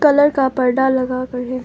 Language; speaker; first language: Hindi; non-native, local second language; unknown